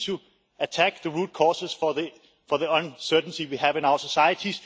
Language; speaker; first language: English; non-native, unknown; Danish